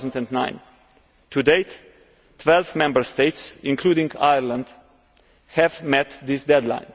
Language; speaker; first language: English; non-native, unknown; Slovenian